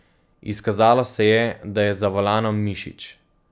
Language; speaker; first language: Slovenian; native; Slovenian